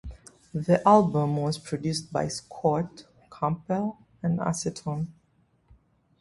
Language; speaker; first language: English; native; English